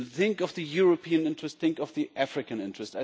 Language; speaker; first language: English; non-native, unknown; German